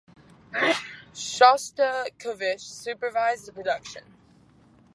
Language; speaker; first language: English; native; English